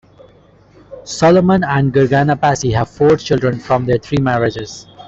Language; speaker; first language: English; non-native, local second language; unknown